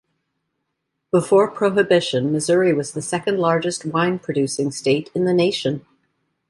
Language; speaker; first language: English; native; English